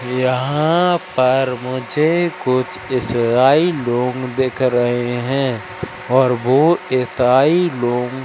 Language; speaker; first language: Hindi; native; Hindi